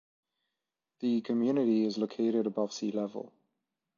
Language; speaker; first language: English; non-native, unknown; French